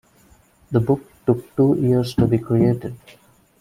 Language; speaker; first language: English; non-native, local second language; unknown